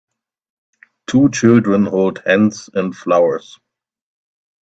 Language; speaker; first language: English; non-native, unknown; German